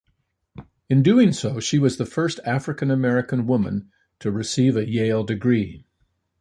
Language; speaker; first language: English; native; English